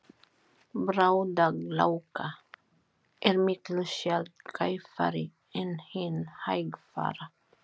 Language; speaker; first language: Icelandic; non-native, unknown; Filipino